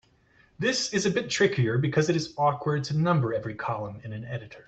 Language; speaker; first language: English; native; English